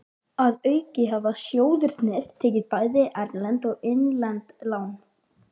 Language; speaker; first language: Icelandic; native; Icelandic